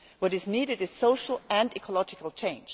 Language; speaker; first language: English; non-native, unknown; German